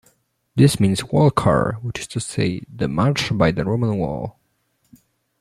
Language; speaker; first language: English; non-native, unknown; Polish